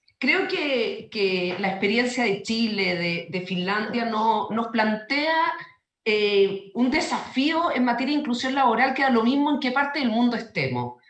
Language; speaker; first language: Spanish; native; Spanish